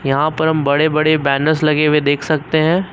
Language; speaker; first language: Hindi; native; Hindi